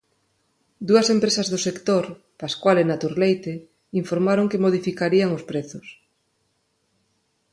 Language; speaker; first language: Galician; non-native, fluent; Spanish